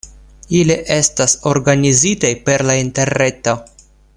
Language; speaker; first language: Esperanto; non-native, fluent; Russian